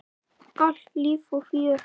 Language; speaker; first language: Icelandic; native; Icelandic